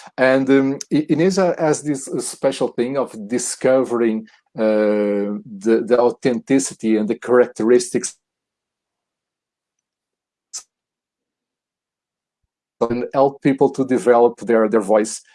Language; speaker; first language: English; non-native, fluent; Portuguese